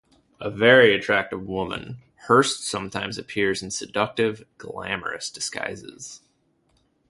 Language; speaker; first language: English; native; English